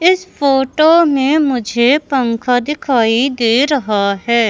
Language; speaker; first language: Hindi; native; Hindi